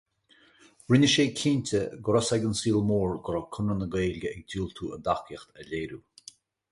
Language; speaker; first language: Irish; native; Irish